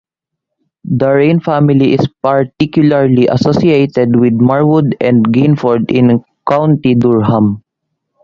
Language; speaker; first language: English; non-native, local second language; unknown